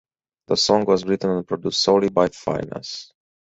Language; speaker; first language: English; native; English